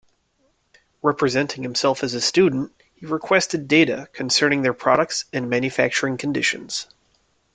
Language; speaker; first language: English; native; English